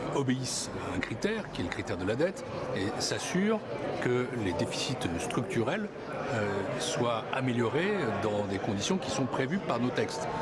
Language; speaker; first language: French; native; French